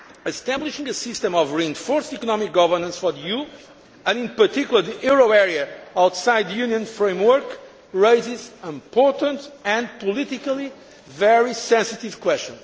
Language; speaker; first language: English; non-native, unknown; Portuguese